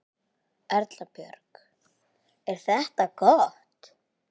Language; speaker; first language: Icelandic; native; Icelandic